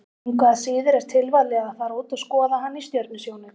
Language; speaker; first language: Icelandic; native; Icelandic